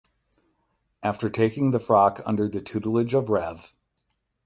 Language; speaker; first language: English; native; English